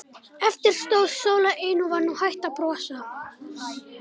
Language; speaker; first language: Icelandic; non-native, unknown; Romanian